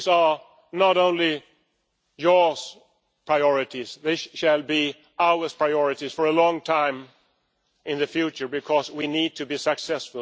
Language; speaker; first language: English; non-native, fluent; Swedish